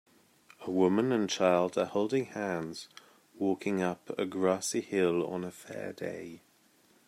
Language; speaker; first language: English; native; English